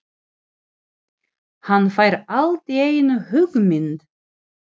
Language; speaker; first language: Icelandic; non-native, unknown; Ukrainian